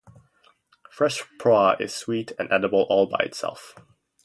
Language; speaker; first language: English; native; English